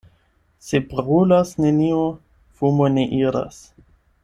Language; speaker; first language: Esperanto; non-native, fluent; German